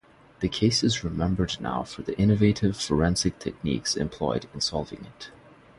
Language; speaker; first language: English; non-native, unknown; Bangla